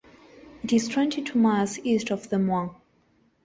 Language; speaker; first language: English; non-native, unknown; Spanish